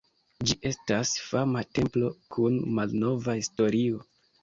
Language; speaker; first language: Esperanto; non-native, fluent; Kinyarwanda